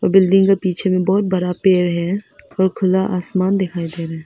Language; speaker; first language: Hindi; non-native, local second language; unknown